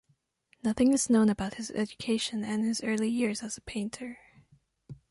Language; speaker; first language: English; non-native, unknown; French